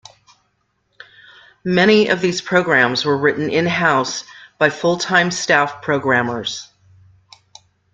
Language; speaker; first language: English; native; English